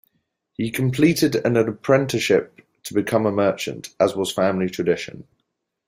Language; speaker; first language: English; native; English